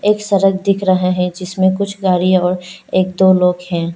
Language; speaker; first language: Hindi; non-native, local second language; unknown